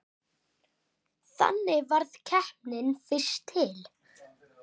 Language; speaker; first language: Icelandic; native; Icelandic